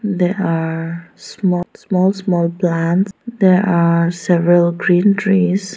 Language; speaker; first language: English; non-native, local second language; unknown